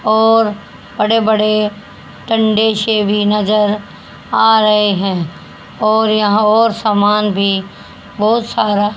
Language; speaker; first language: Hindi; native; Hindi